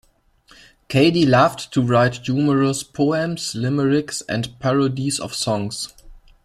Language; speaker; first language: English; non-native, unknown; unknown